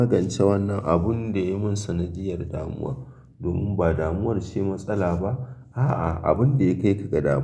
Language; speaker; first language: Hausa; native; Hausa